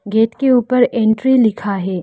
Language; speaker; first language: Hindi; non-native, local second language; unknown